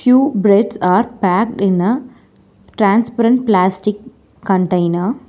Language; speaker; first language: English; non-native, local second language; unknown